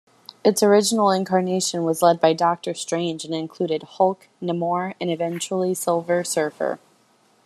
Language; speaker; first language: English; native; English